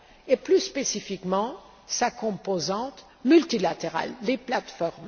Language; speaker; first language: French; non-native, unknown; German